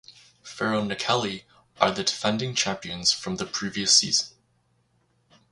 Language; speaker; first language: English; native; English